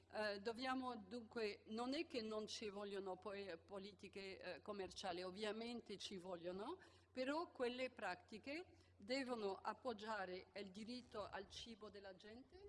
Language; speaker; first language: Italian; non-native, fluent; French